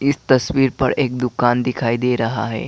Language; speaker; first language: Hindi; non-native, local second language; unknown